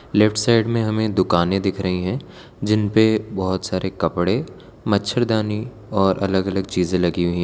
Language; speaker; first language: Hindi; non-native, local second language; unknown